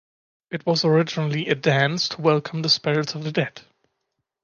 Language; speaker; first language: English; non-native, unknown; German